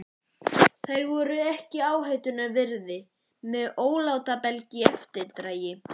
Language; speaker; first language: Icelandic; native; Icelandic